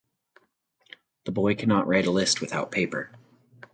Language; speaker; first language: English; native; English